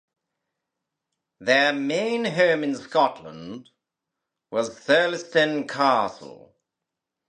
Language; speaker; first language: English; native; English